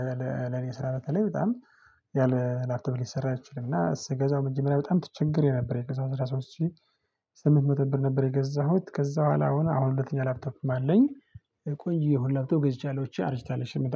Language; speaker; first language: Amharic; non-native, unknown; Tigrinya